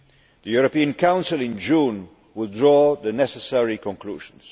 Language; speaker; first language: English; non-native, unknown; Dutch